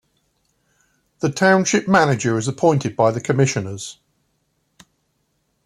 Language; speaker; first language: English; native; English